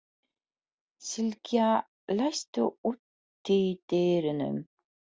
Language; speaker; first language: Icelandic; non-native, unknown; Polish